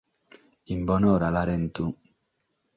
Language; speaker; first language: Sardinian; non-native, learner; Catalan